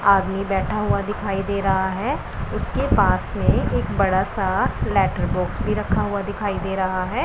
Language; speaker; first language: Hindi; non-native, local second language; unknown